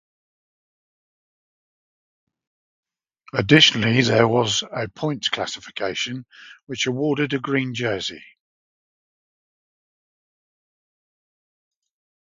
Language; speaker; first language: English; native; English